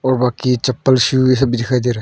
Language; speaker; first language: Hindi; early bilingual, other home language; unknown